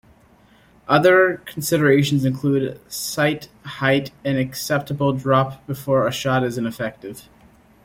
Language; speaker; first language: English; native; English